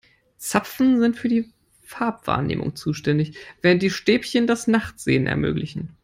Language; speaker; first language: English; non-native, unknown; German